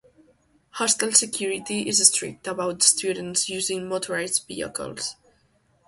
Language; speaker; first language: English; non-native, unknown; Catalan